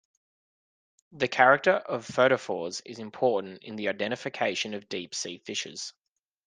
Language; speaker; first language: English; native; English